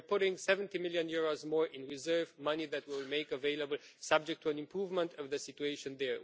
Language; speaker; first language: English; non-native, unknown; Romanian